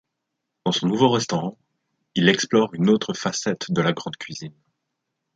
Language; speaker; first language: French; native; French